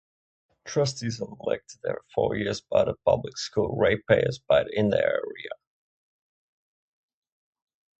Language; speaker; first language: English; non-native, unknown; Czech